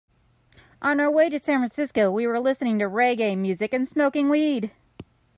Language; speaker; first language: English; native; English